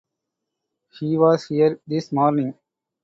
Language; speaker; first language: English; non-native, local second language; Tamil